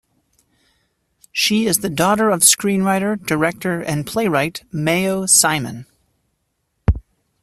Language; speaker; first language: English; native; English